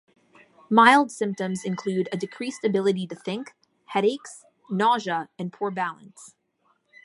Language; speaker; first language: English; native; English